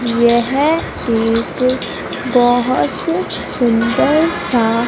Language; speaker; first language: Hindi; native; Hindi